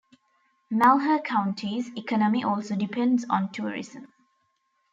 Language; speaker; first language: English; non-native, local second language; Tamil